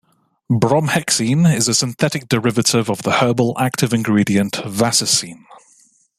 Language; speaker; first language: English; native; English